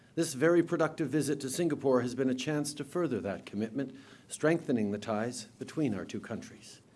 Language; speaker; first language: English; native; English